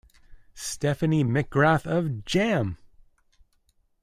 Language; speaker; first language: English; native; English